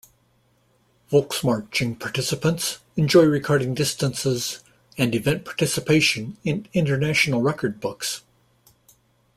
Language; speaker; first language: English; native; English